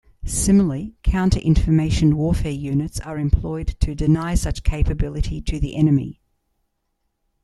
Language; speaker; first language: English; native; English